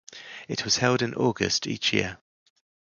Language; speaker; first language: English; native; English